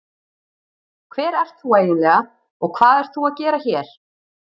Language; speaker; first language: Icelandic; native; Icelandic